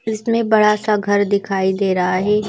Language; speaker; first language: Hindi; native; Hindi